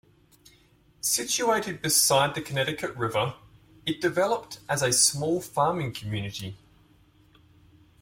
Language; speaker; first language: English; native; English